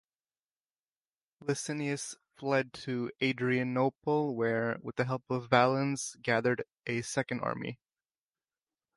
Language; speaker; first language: English; native; English